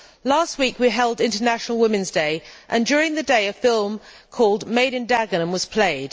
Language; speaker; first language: English; native; English